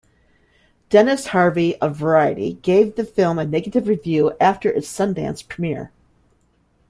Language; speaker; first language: English; native; English